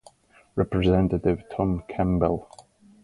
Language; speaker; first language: English; native; English